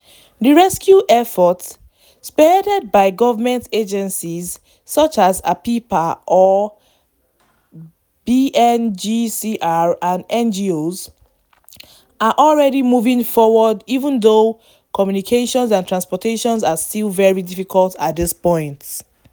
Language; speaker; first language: English; non-native, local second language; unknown